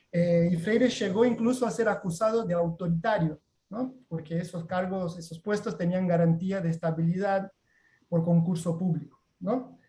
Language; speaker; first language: Spanish; non-native, related language; Portuguese